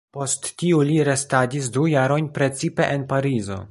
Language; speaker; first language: Esperanto; non-native, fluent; Polish